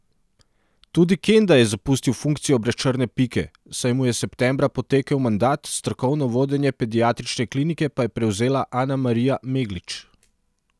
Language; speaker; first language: Slovenian; non-native, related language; Serbian